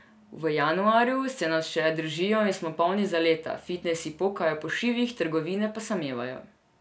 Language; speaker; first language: Slovenian; non-native, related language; Serbian